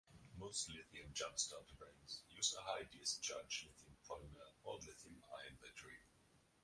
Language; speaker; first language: English; non-native, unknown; German